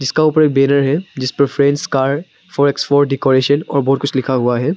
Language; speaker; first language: Hindi; non-native, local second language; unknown